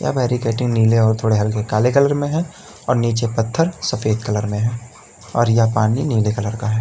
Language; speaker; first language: Hindi; native; Hindi